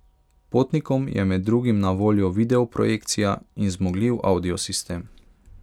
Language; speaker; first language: Slovenian; non-native, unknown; Hungarian